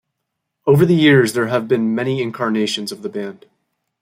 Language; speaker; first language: English; native; English